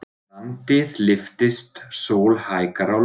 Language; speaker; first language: Icelandic; non-native, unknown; German